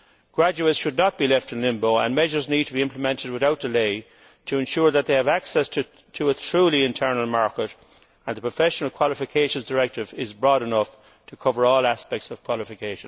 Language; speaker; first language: English; native; English